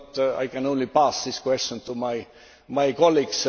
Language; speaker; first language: English; non-native, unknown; Estonian